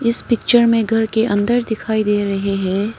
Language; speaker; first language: Hindi; non-native, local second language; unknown